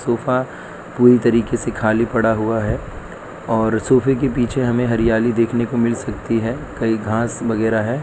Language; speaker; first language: Hindi; non-native, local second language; Gujarati